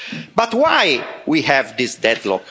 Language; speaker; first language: English; non-native, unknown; Italian